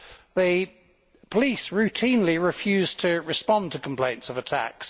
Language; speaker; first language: English; native; English